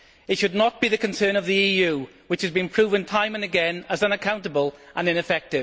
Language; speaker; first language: English; native; English